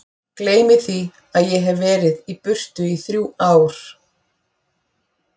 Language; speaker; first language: Icelandic; native; Icelandic